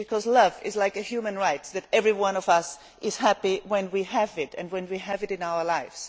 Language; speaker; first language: English; non-native, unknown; German